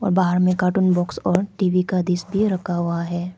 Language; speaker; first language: Hindi; non-native, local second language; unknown